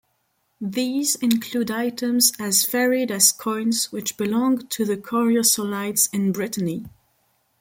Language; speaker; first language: English; non-native, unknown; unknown